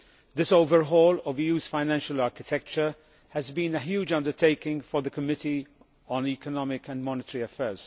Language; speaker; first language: English; non-native, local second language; Maltese